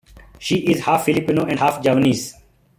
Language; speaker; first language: English; non-native, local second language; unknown